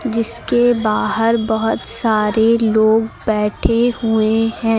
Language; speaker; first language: Hindi; native; Hindi